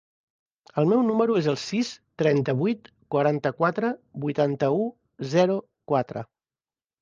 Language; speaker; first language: Catalan; native; Catalan